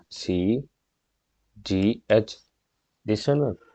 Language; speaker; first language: English; non-native, local second language; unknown